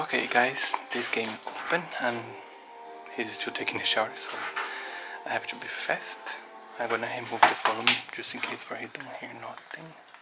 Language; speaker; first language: English; non-native, learner; Portuguese